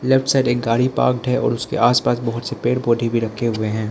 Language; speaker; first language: Hindi; non-native, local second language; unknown